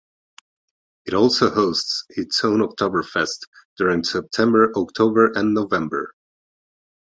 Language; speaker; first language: English; non-native, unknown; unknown